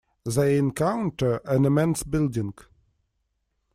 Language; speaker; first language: English; non-native, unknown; Russian